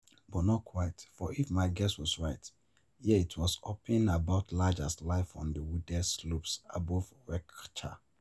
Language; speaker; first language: English; non-native, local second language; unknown